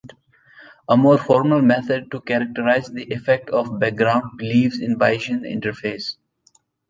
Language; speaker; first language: English; non-native, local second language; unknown